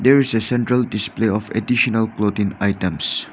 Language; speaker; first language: English; non-native, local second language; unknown